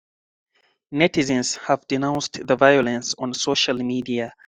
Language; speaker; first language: English; non-native, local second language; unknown